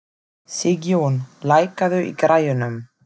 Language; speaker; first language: Icelandic; non-native, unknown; German